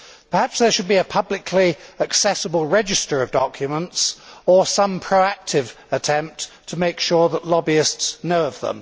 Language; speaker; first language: English; native; English